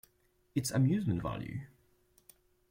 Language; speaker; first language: English; non-native, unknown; French